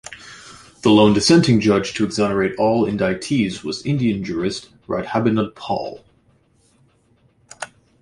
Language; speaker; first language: English; non-native, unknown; German